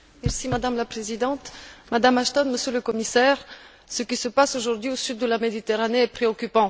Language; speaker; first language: French; non-native, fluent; Bulgarian